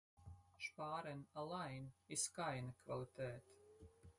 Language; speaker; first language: German; non-native, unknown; Latvian